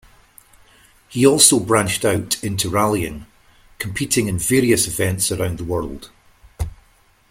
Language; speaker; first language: English; native; English